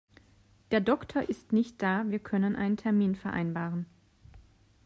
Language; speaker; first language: German; native; German